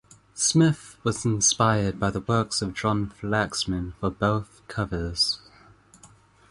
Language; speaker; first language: English; native; English